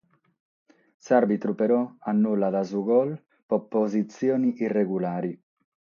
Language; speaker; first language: Sardinian; non-native, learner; Catalan